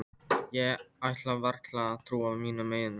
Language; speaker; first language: Icelandic; non-native, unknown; Polish